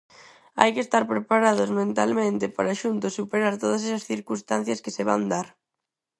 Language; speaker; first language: Galician; non-native, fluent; Spanish